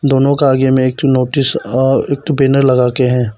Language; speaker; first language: Hindi; early bilingual, other home language; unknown